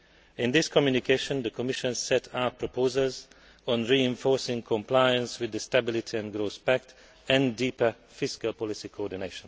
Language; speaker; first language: English; non-native, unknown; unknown